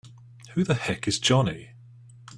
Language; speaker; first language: English; native; English